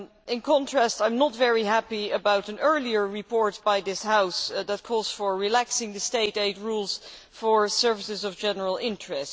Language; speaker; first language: English; non-native, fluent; Dutch